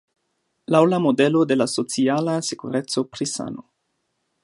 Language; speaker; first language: Esperanto; non-native, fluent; German